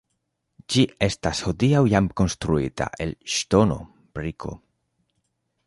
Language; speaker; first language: Esperanto; non-native, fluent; Spanish